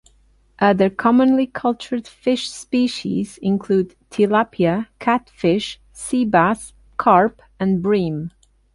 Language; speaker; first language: English; non-native, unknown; Portuguese